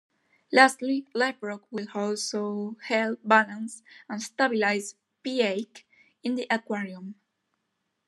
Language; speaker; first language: English; non-native, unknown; Spanish